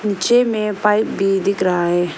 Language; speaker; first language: Hindi; non-native, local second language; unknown